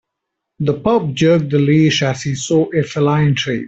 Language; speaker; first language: English; non-native, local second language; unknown